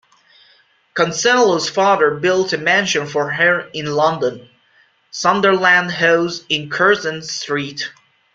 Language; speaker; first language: English; non-native, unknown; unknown